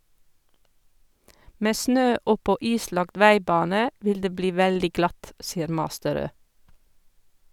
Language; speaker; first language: Norwegian; non-native, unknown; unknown